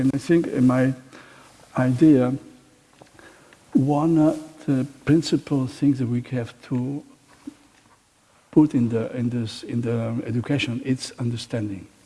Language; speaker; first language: English; non-native, fluent; Catalan